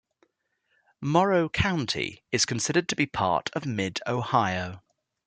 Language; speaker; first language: English; native; English